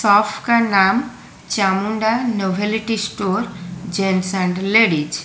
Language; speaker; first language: Hindi; non-native, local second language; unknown